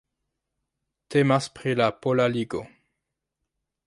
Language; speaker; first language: Esperanto; non-native, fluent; French